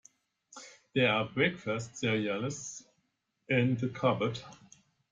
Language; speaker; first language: English; non-native, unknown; German